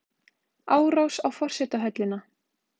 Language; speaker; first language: Icelandic; native; Icelandic